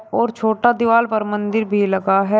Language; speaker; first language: Hindi; native; Hindi